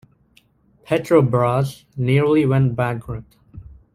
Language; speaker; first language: English; native; English